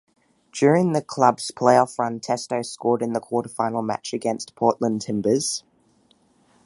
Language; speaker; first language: English; native; English